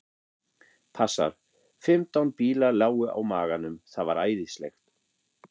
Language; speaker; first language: Icelandic; non-native, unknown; German